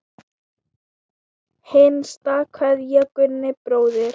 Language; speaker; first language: Icelandic; non-native, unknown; Thai